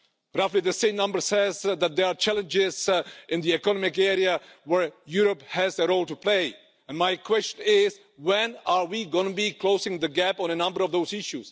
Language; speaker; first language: English; non-native, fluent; Czech